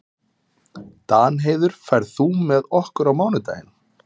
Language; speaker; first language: Icelandic; native; Icelandic